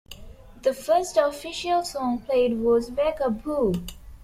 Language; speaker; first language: English; non-native, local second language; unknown